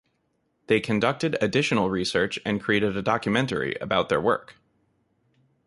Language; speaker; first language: English; native; English